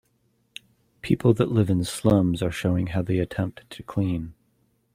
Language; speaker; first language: English; native; English